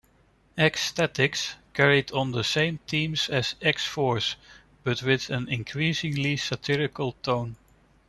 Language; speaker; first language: English; non-native, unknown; Dutch